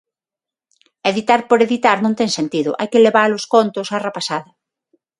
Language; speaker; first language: Galician; non-native, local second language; Spanish